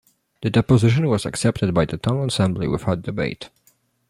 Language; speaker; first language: English; non-native, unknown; Polish